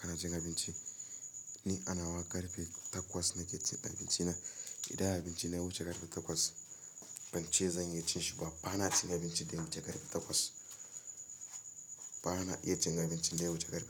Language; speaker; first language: Hausa; native; Hausa